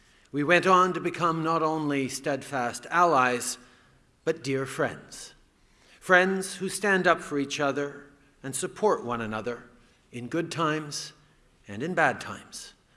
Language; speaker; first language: English; native; English